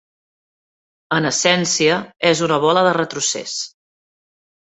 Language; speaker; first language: Catalan; native; Catalan